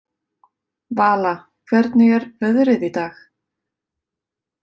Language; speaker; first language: Icelandic; native; Icelandic